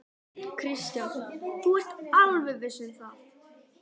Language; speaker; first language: Icelandic; non-native, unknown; English